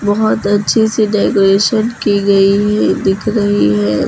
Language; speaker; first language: Hindi; native; Hindi